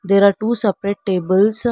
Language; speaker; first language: English; non-native, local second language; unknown